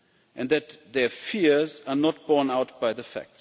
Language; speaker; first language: English; non-native, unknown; German